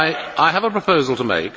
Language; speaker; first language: English; native; English